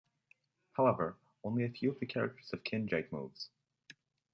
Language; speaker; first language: English; native; English